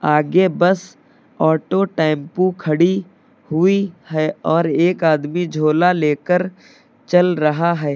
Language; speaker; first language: Hindi; native; Hindi